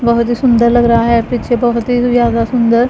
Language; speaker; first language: Hindi; non-native, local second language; Punjabi